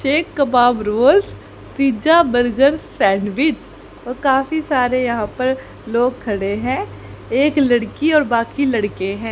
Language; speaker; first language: Hindi; native; Hindi